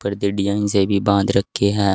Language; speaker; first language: Hindi; native; Hindi